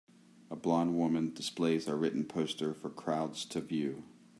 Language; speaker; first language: English; native; English